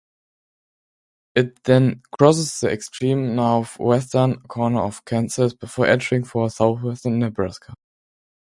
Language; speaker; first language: English; non-native, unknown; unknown